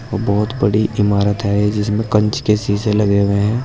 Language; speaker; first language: Hindi; native; Hindi